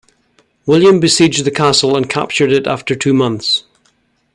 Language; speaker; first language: English; native; English